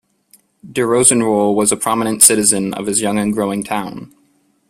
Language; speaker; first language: English; native; English